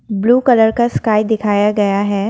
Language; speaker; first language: Hindi; non-native, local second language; Assamese